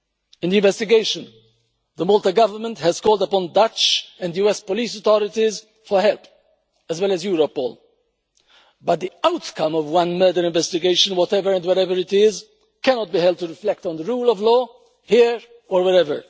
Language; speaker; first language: English; non-native, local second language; Maltese